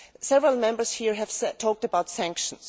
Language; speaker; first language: English; non-native, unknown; German